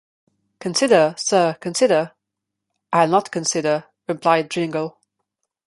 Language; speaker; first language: English; non-native, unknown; Slovenian